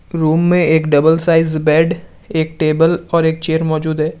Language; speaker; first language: Hindi; non-native, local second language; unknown